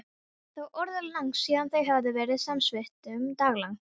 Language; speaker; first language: Icelandic; non-native, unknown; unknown